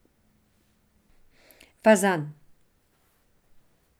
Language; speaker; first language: Slovenian; non-native, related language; Serbian